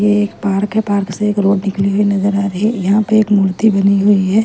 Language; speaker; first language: Hindi; non-native, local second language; Punjabi